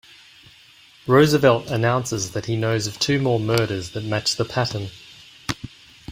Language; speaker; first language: English; native; English